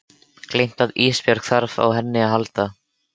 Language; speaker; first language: Icelandic; native; Icelandic